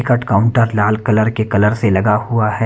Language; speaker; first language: Hindi; non-native, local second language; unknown